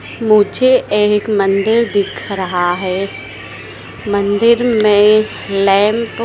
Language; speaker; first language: Hindi; native; Hindi